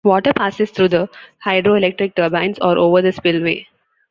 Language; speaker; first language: English; non-native, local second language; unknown